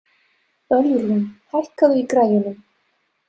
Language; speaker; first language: Icelandic; non-native, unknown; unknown